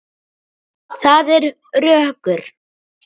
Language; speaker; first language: Icelandic; native; Icelandic